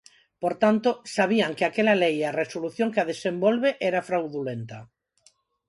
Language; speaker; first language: Galician; non-native, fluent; Spanish